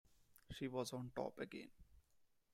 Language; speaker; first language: English; non-native, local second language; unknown